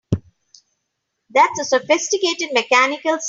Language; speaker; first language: English; non-native, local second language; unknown